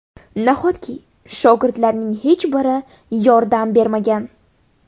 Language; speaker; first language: Uzbek; native; Uzbek